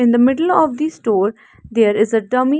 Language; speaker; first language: English; non-native, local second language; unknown